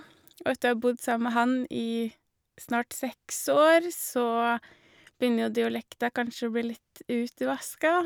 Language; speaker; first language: Norwegian; native; Norwegian